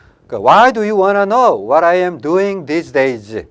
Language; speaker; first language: English; non-native, fluent; Korean